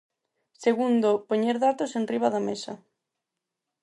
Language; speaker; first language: Galician; non-native, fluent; Spanish